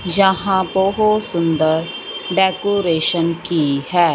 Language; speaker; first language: Hindi; non-native, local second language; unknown